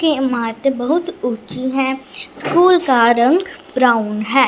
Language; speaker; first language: Hindi; non-native, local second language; Punjabi